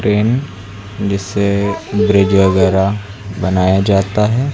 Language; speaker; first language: Hindi; native; Hindi